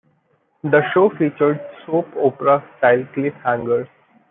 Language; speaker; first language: English; non-native, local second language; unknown